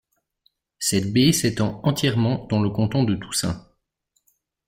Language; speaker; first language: French; native; French